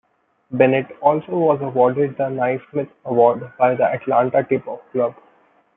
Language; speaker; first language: English; non-native, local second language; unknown